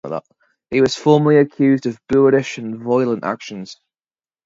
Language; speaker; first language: English; native; English